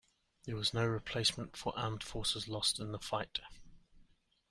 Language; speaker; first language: English; native; English